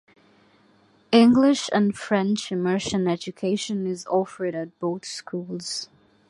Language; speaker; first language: English; non-native, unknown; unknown